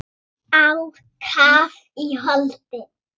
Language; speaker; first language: Icelandic; native; Icelandic